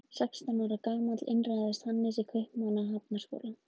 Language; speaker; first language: Icelandic; native; Icelandic